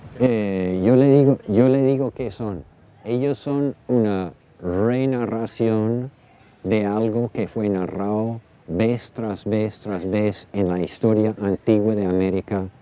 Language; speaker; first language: Spanish; non-native, fluent; English